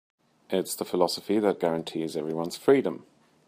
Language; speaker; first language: English; native; English